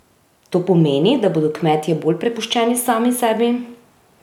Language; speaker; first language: Slovenian; native; Slovenian